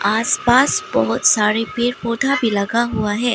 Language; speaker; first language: Hindi; early bilingual, other home language; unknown